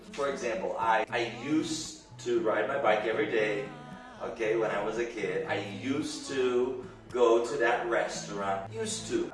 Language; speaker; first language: English; native; English